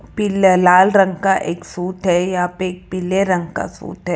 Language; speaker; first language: Hindi; non-native, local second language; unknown